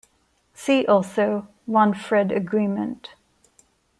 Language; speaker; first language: English; non-native, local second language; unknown